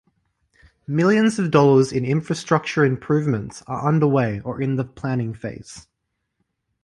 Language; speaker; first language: English; native; English